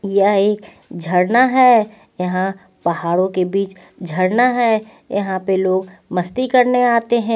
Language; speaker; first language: Hindi; non-native, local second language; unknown